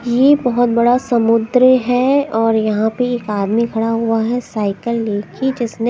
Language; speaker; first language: Hindi; non-native, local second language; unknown